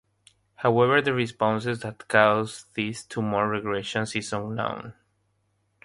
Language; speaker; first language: English; non-native, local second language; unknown